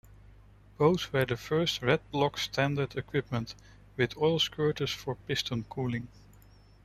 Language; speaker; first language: English; non-native, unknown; Dutch